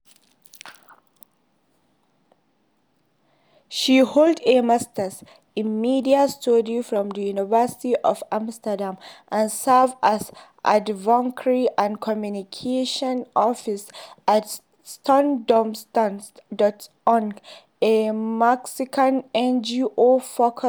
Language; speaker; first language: English; non-native, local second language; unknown